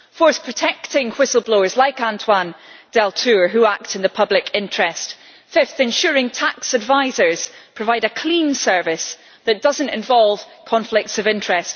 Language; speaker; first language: English; native; English